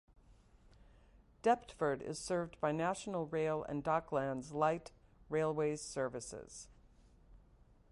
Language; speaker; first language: English; native; English